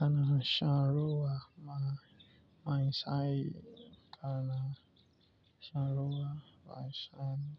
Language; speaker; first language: Hausa; non-native, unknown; Yoruba